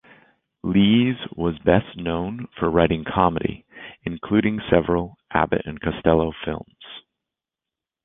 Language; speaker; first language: English; native; English